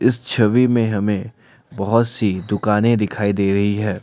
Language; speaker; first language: Hindi; non-native, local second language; Assamese